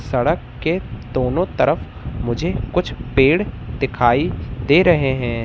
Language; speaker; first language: Hindi; native; Hindi